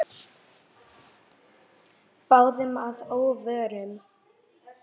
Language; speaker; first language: Icelandic; native; Icelandic